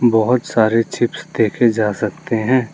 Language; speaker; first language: Hindi; non-native, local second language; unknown